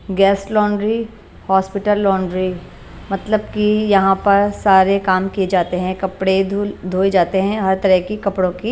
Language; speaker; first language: Hindi; non-native, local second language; Punjabi